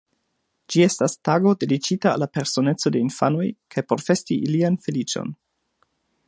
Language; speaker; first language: Esperanto; non-native, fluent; German